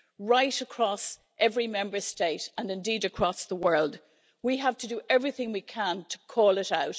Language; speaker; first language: English; native; English